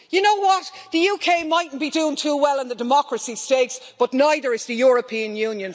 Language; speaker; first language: English; native; English